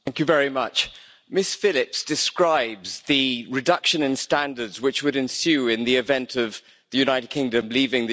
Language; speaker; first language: English; native; English